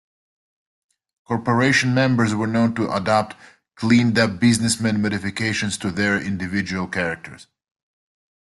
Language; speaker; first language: English; native; English